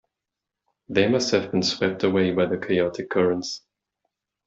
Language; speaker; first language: English; non-native, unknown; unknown